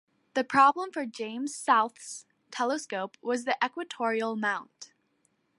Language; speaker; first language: English; native; English